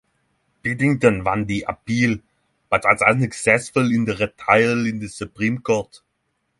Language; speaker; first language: English; non-native, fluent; Norwegian